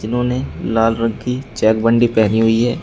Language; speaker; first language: Hindi; native; Hindi